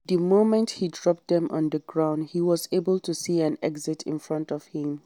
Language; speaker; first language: English; non-native, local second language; Hausa